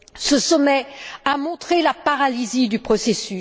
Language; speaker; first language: French; native; French